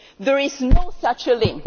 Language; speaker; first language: English; non-native, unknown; Swedish